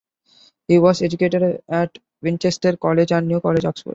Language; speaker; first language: English; non-native, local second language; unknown